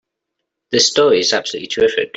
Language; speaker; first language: English; native; English